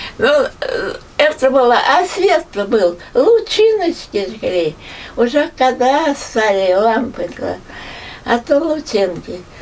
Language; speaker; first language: Russian; native; Russian